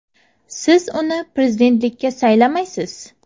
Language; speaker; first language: Uzbek; native; Uzbek